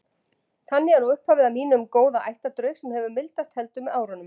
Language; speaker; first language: Icelandic; native; Icelandic